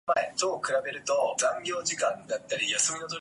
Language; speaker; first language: English; non-native, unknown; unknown